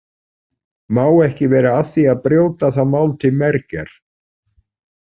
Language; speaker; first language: Icelandic; native; Icelandic